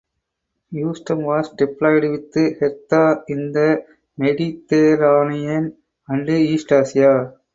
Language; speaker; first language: English; non-native, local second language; Tamil